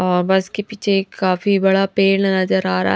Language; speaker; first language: Hindi; non-native, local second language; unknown